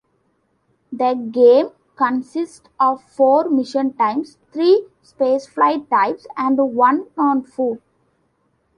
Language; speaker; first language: English; non-native, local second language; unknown